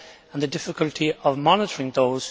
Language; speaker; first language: English; native; English